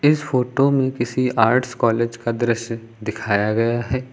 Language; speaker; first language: Hindi; native; Hindi